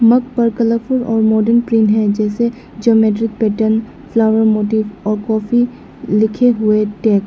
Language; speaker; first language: Hindi; non-native, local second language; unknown